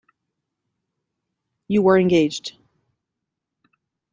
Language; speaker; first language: English; non-native, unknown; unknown